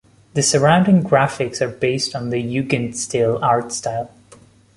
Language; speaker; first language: English; non-native, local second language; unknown